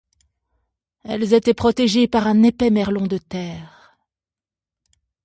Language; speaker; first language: French; native; French